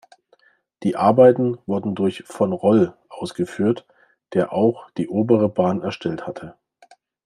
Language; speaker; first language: German; native; German